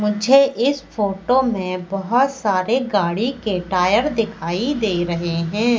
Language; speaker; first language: Hindi; native; Hindi